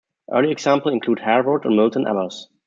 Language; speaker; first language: English; non-native, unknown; German